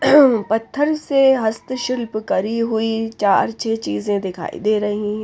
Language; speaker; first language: Hindi; native; Hindi